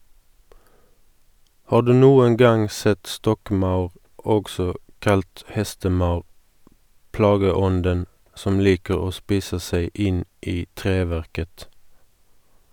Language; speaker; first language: Norwegian; non-native, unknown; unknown